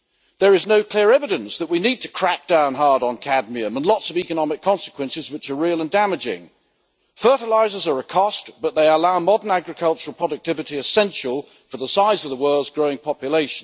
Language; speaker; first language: English; native; English